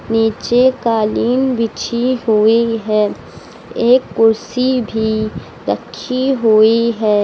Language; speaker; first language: Hindi; native; Hindi